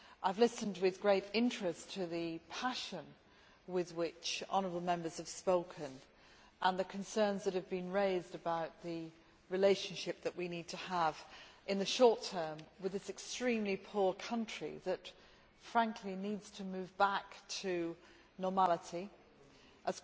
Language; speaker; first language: English; native; English